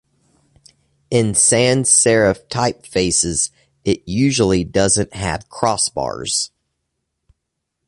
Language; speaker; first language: English; native; English